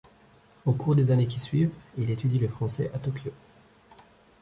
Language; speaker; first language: French; native; French